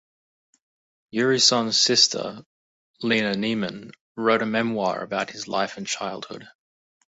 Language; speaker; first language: English; native; English